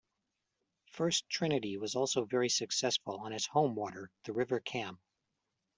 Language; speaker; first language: English; native; English